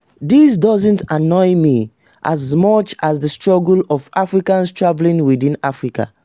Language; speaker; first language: English; non-native, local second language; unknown